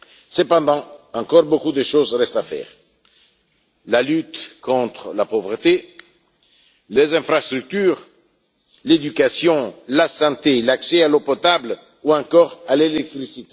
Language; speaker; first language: French; non-native, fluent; Italian